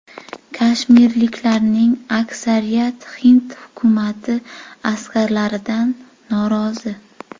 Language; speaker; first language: Uzbek; native; Uzbek